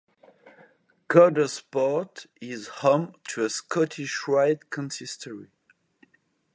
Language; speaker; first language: English; non-native, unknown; French